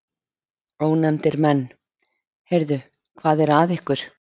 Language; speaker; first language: Icelandic; native; Icelandic